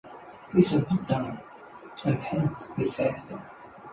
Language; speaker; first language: English; non-native, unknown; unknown